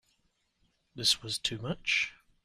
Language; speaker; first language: English; native; English